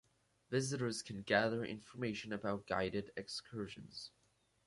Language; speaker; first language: English; native; English